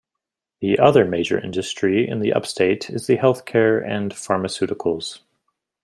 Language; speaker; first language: English; native; English